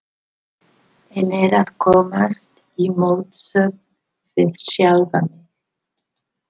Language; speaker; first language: Icelandic; non-native, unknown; English